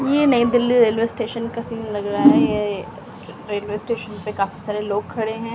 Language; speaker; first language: Hindi; native; Hindi